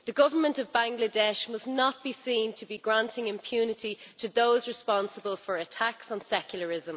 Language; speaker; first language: English; native; English